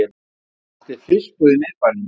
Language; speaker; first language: Icelandic; native; Icelandic